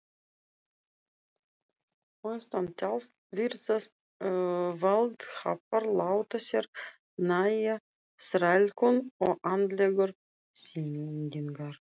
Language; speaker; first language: Icelandic; non-native, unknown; Russian